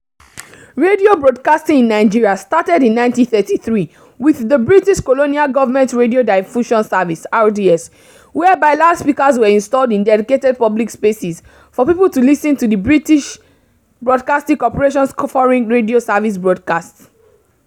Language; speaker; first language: English; non-native, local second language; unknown